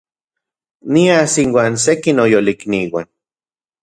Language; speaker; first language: Central Puebla Nahuatl; non-native, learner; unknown